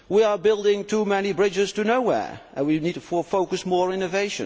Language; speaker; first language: English; non-native, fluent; Dutch